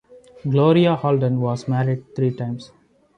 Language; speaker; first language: English; non-native, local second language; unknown